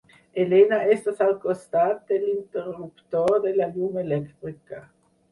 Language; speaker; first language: Catalan; non-native, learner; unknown